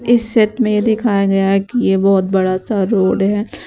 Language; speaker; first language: Hindi; native; Hindi